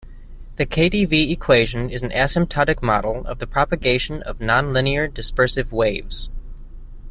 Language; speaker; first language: English; native; English